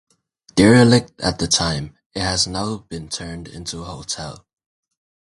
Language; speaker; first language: English; native; English